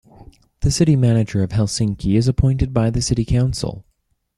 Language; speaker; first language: English; native; English